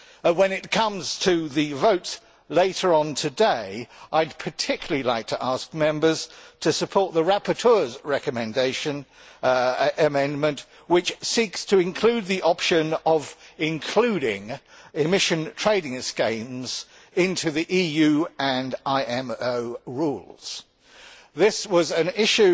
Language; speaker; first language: English; native; English